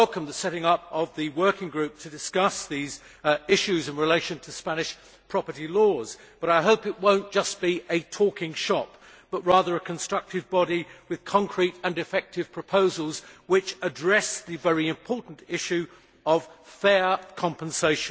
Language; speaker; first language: English; native; English